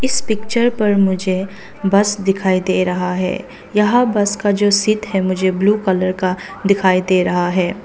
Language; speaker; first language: Hindi; non-native, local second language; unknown